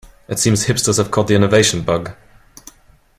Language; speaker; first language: English; non-native, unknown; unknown